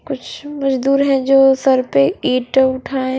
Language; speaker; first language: Hindi; non-native, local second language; Punjabi